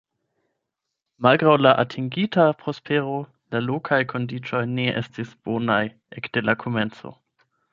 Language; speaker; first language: Esperanto; non-native, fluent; German